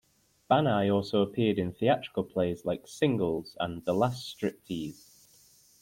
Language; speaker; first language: English; native; English